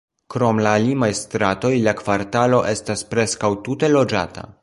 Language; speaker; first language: Esperanto; non-native, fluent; Polish